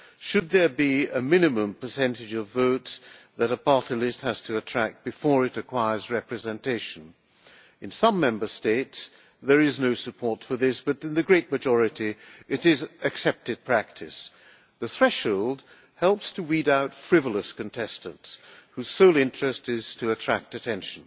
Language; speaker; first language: English; non-native, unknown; Hungarian